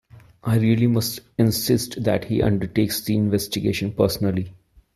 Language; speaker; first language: English; non-native, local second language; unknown